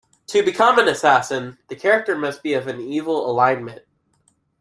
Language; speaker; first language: English; native; English